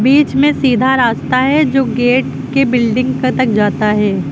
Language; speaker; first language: Hindi; native; Hindi